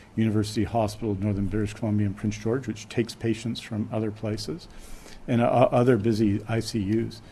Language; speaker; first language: English; native; English